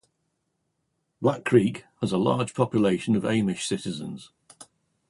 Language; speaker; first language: English; native; English